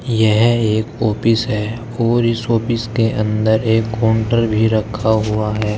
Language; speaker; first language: Hindi; native; Hindi